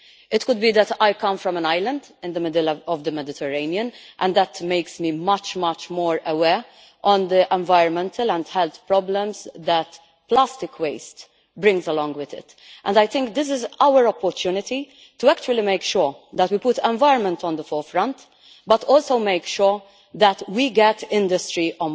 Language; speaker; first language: English; non-native, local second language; Maltese